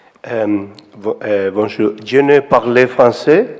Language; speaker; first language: French; non-native, learner; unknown